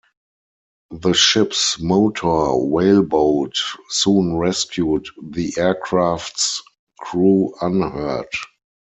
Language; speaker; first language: English; non-native, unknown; German